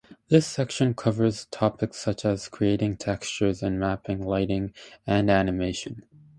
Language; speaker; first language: English; native; English